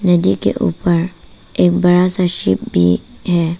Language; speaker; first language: Hindi; non-native, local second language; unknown